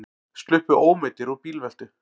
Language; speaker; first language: Icelandic; native; Icelandic